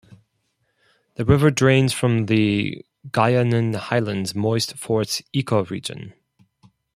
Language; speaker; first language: English; non-native, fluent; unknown